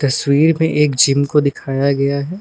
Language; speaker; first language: Hindi; native; Hindi